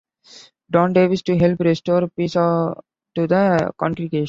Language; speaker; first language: English; non-native, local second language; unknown